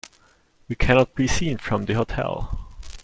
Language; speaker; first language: English; non-native, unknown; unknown